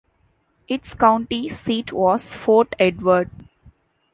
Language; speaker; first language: English; non-native, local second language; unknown